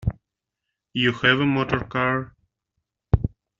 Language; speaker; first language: English; native; English